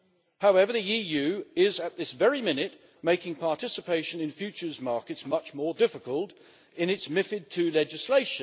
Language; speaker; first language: English; native; English